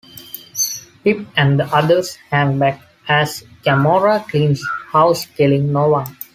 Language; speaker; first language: English; non-native, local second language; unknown